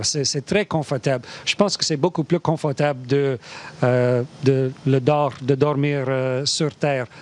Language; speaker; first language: French; non-native, fluent; English